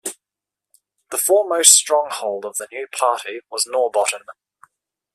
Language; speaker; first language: English; native; English